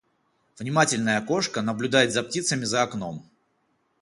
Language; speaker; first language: Russian; non-native, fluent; Georgian